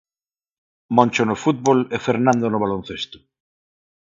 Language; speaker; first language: Galician; non-native, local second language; Spanish